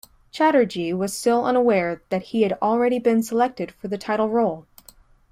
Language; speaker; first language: English; native; English